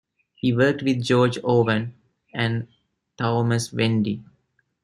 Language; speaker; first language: English; non-native, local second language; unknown